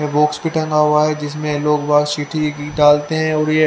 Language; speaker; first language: Hindi; native; Hindi